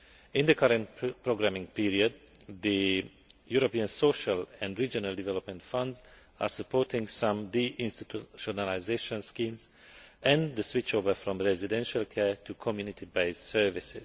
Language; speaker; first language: English; non-native, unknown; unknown